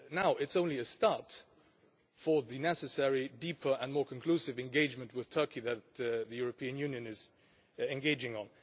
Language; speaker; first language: English; non-native, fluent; Luxembourgish